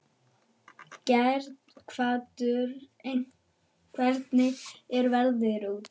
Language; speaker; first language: Icelandic; non-native, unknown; German